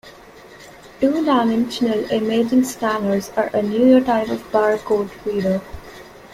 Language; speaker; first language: English; non-native, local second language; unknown